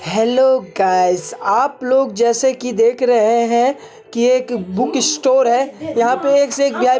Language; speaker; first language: Hindi; native; Hindi